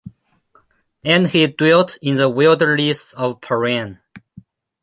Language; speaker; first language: English; non-native, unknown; Chinese